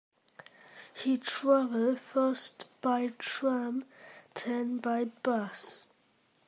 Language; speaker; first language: English; non-native, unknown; German